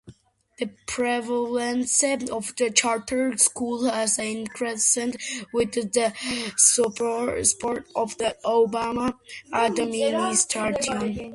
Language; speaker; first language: English; non-native, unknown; Georgian